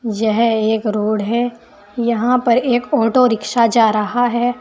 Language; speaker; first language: Hindi; native; Hindi